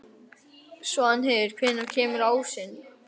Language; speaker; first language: Icelandic; native; Icelandic